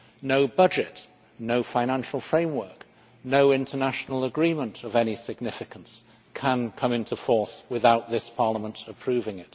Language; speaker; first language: English; native; English